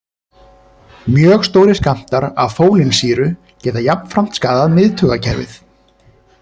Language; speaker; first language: Icelandic; native; Icelandic